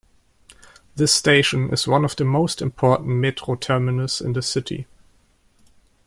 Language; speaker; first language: English; non-native, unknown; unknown